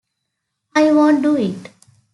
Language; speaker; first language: English; native; English